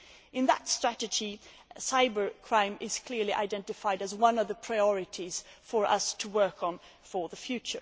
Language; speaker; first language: English; non-native, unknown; Swedish